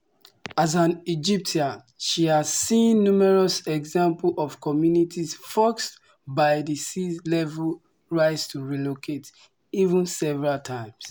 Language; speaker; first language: English; non-native, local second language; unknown